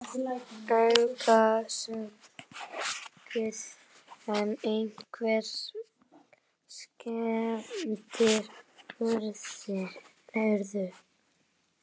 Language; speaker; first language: Icelandic; native; Icelandic